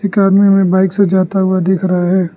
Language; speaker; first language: Hindi; non-native, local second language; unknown